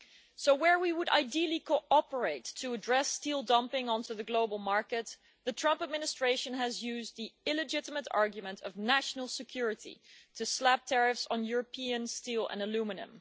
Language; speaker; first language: English; non-native, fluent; Dutch